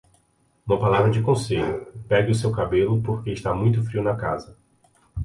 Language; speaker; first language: Portuguese; native; Portuguese